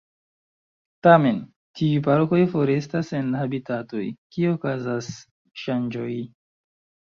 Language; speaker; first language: Esperanto; non-native, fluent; Chinese